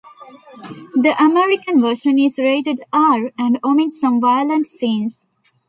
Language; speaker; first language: English; non-native, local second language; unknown